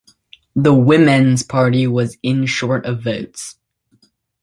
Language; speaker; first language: English; native; English